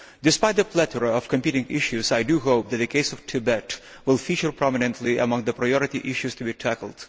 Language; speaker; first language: English; non-native, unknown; Lithuanian